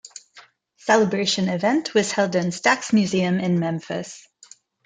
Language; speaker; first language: English; non-native, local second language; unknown